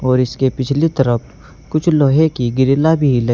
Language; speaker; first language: Hindi; native; Hindi